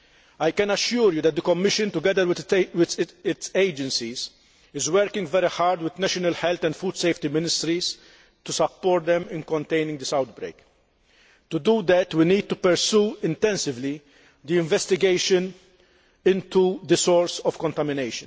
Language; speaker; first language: English; non-native, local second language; Maltese